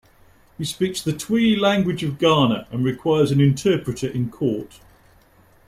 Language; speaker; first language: English; native; English